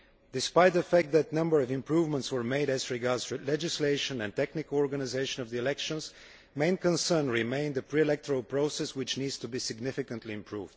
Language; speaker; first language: English; non-native, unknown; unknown